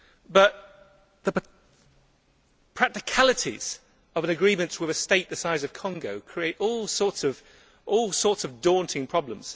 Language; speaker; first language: English; native; English